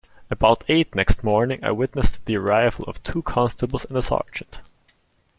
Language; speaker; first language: English; non-native, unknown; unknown